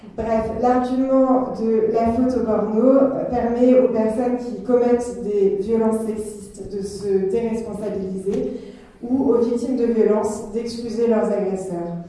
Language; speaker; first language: French; native; French